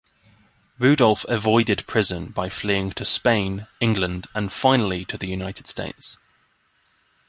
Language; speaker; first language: English; native; English